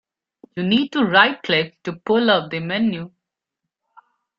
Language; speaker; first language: English; non-native, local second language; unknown